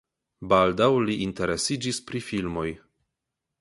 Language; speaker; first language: Esperanto; non-native, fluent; Polish